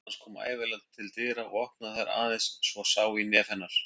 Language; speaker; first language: Icelandic; native; Icelandic